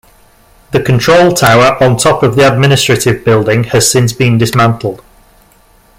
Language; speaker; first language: English; native; English